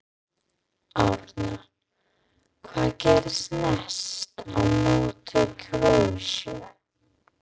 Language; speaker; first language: Icelandic; non-native, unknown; English